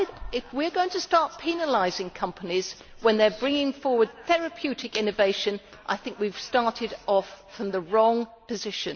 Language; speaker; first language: English; native; English